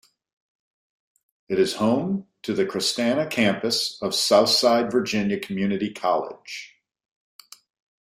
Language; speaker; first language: English; native; English